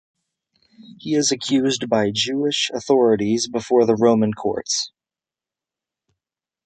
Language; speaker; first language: English; native; English